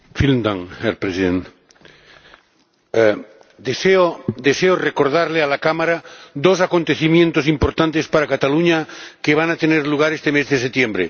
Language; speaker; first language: Spanish; non-native, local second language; Catalan